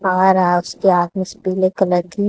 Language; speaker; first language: Hindi; native; Hindi